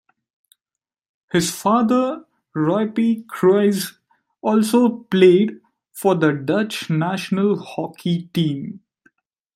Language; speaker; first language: English; non-native, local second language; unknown